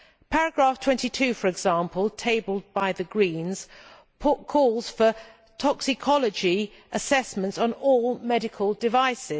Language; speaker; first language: English; native; English